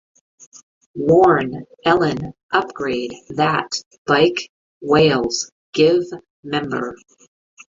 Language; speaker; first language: English; native; English